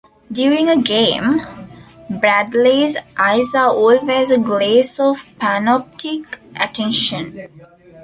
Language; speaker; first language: English; non-native, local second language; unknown